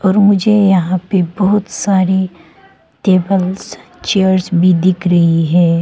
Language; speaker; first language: Hindi; non-native, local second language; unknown